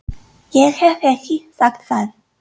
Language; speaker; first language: Icelandic; non-native, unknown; English